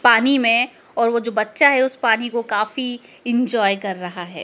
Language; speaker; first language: Hindi; native; Hindi